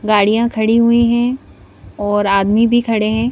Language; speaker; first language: Hindi; native; Hindi